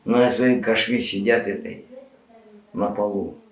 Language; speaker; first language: Russian; non-native, local second language; Kazakh